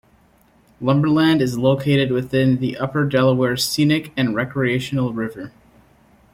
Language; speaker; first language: English; native; English